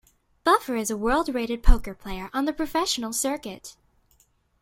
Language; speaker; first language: English; native; English